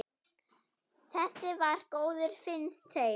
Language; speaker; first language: Icelandic; non-native, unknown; German